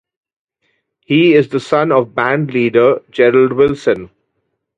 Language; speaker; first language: English; native; English